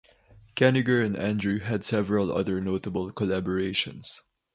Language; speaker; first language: English; non-native, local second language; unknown